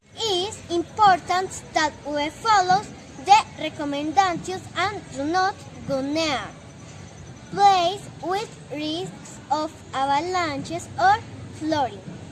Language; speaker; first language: English; non-native, learner; Spanish